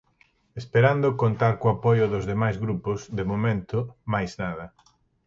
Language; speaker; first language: Galician; native; Galician